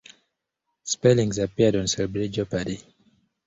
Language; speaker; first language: English; native; English